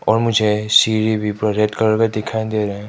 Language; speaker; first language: Hindi; non-native, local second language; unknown